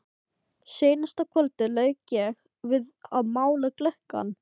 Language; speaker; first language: Icelandic; non-native, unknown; Filipino